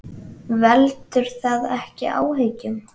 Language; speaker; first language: Icelandic; native; Icelandic